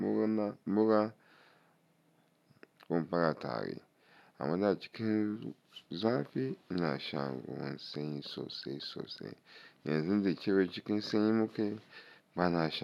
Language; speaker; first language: Hausa; non-native, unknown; Yoruba